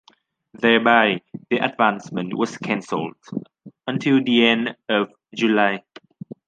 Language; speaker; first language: English; native; English